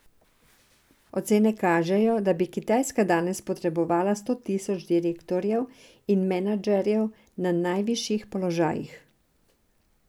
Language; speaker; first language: Slovenian; non-native, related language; Serbian